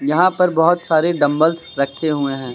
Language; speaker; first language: Hindi; native; Hindi